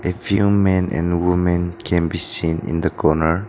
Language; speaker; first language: English; non-native, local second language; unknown